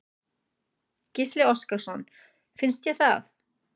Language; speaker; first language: Icelandic; non-native, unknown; German